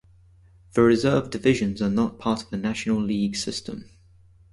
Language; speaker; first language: English; native; English